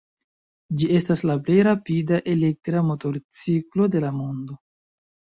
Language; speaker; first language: Esperanto; non-native, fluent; Chinese